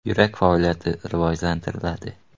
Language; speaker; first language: Uzbek; native; Uzbek